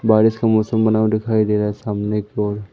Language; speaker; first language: Hindi; native; Hindi